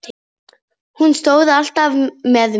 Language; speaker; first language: Icelandic; non-native, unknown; Polish